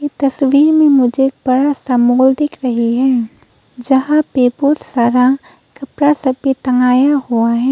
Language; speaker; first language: Hindi; non-native, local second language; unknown